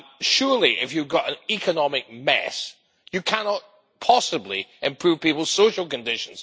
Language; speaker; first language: English; native; English